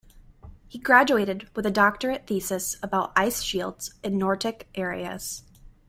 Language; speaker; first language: English; native; English